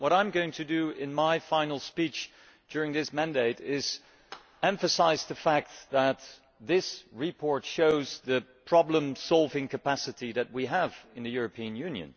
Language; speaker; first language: English; non-native, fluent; Dutch